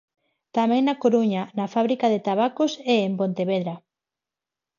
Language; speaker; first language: Galician; non-native, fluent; Spanish